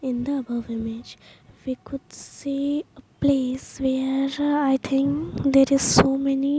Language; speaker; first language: English; non-native, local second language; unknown